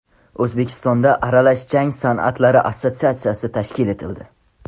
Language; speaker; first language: Uzbek; non-native, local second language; Tajik